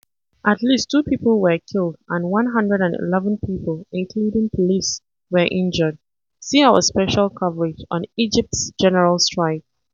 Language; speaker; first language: English; non-native, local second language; Hausa